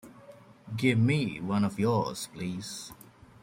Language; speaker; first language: English; native; English